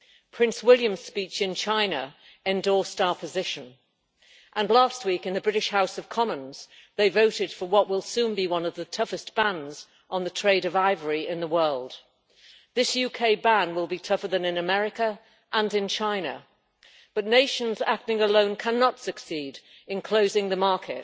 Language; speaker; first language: English; native; English